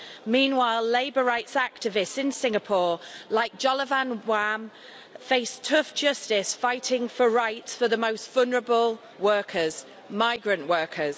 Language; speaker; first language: English; native; English